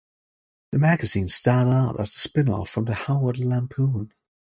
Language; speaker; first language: English; native; English